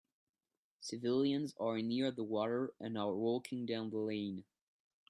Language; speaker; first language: English; non-native, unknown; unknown